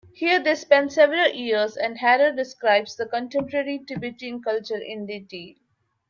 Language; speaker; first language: English; non-native, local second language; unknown